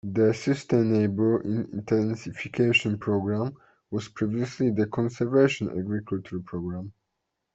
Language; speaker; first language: English; non-native, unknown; Polish